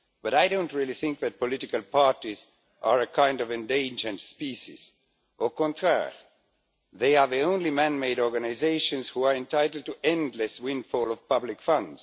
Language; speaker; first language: English; non-native, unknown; Estonian